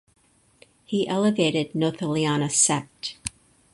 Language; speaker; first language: English; native; English